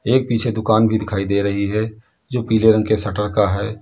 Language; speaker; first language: Hindi; native; Hindi